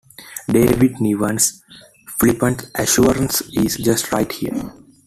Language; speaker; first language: English; non-native, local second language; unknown